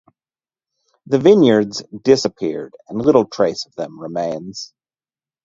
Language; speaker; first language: English; native; English